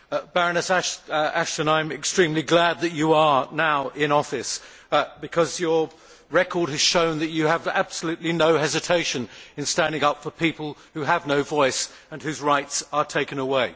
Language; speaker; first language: English; native; English